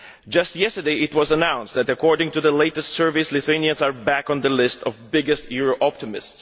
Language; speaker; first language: English; non-native, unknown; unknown